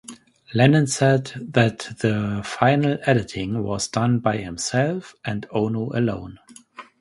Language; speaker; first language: English; non-native, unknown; German